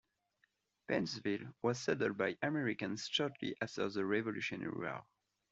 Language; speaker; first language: English; non-native, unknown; French